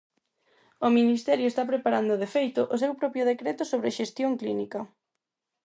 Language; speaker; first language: Galician; non-native, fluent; Spanish